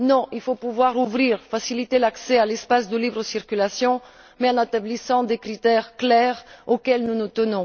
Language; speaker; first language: French; non-native, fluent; Bulgarian